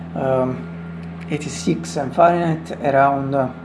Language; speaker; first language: English; non-native, fluent; Italian